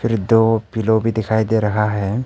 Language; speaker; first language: Hindi; non-native, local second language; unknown